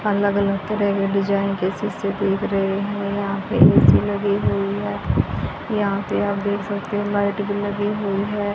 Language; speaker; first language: Hindi; native; Hindi